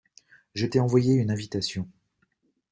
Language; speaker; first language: French; native; French